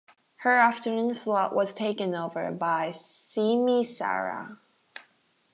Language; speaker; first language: English; non-native, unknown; Japanese